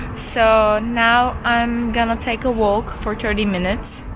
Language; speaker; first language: English; non-native, fluent; Turkish